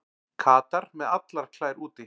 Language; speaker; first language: Icelandic; native; Icelandic